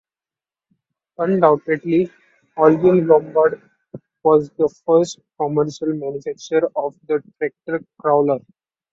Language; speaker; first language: English; non-native, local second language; Marathi